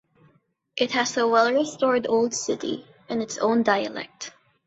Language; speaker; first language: English; non-native, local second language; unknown